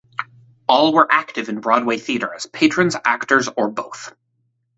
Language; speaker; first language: English; native; English